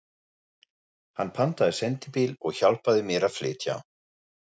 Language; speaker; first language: Icelandic; non-native, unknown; German